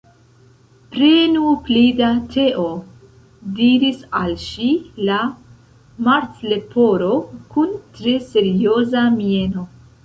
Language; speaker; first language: Esperanto; non-native, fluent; Central Kurdish